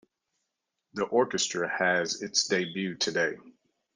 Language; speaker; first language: English; native; English